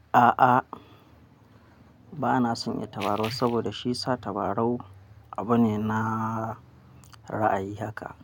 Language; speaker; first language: Hausa; non-native, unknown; Akan